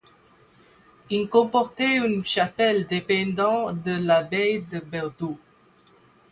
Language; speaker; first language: French; non-native, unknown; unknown